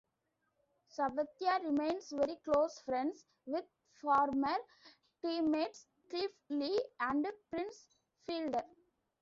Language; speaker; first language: English; non-native, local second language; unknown